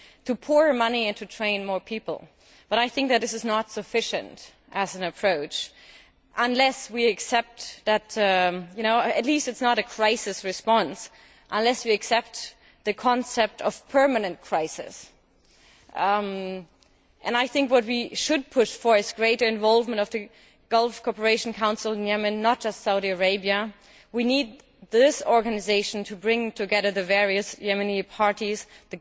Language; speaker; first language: English; non-native, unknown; German